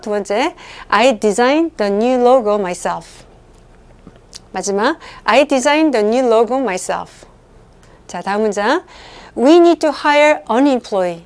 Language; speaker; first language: English; non-native, fluent; Korean